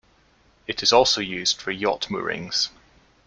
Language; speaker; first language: English; native; English